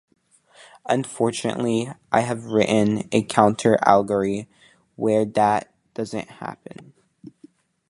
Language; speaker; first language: English; native; English